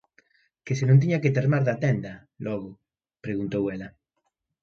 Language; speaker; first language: Galician; native; Galician